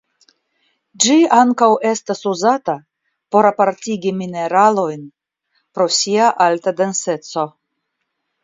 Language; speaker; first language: Esperanto; non-native, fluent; Russian